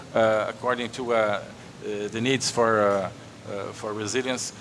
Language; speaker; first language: English; non-native, fluent; Portuguese